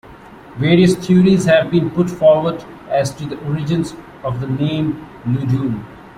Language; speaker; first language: English; non-native, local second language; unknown